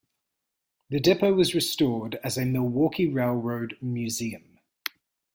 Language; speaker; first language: English; native; English